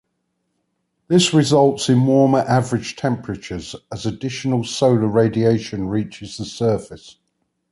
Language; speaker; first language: English; native; English